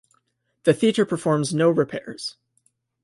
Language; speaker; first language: English; native; English